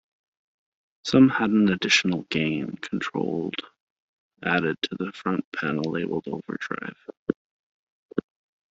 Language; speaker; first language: English; native; English